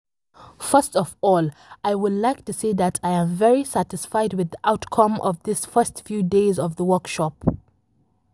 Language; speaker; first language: English; non-native, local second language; Hausa